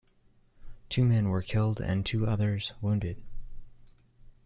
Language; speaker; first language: English; native; English